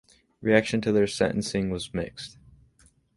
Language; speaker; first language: English; native; English